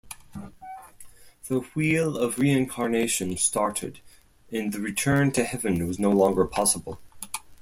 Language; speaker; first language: English; non-native, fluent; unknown